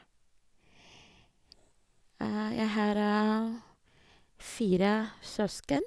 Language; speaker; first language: Norwegian; non-native, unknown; Ga